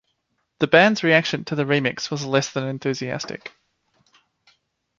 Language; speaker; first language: English; native; English